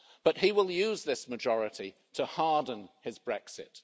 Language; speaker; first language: English; native; English